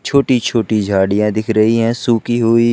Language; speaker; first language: Hindi; native; Hindi